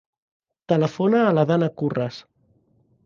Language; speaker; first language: Catalan; native; Catalan